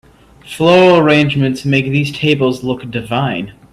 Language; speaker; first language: English; native; English